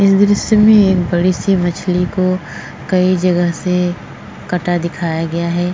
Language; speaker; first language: Hindi; native; Hindi